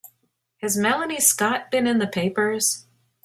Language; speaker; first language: English; native; English